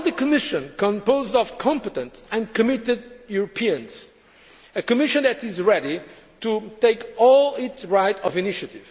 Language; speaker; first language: English; non-native, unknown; Portuguese